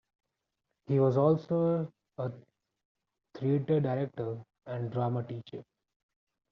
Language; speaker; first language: English; non-native, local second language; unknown